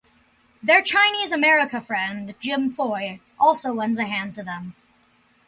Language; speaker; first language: English; native; English